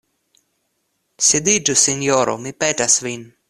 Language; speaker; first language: Esperanto; non-native, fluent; Russian